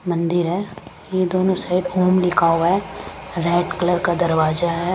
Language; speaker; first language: Hindi; non-native, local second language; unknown